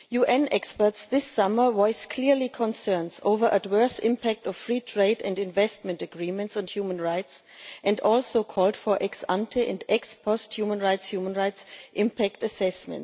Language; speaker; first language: English; non-native, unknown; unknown